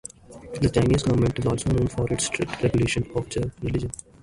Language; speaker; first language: English; non-native, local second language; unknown